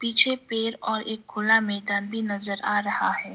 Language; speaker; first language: Hindi; non-native, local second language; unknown